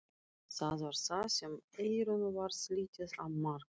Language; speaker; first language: Icelandic; non-native, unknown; Russian